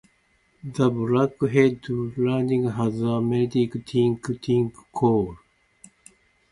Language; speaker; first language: English; non-native, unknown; Japanese